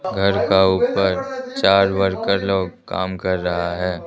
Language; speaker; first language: Hindi; early bilingual, other home language; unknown